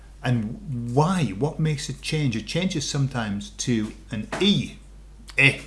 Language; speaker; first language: English; native; English